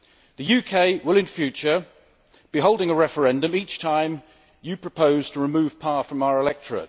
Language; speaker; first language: English; native; English